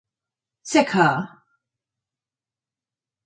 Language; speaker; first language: English; native; English